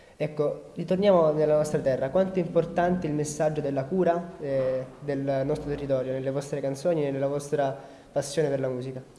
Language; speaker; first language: Italian; native; Italian